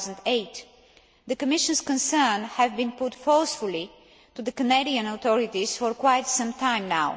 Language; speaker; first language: English; non-native, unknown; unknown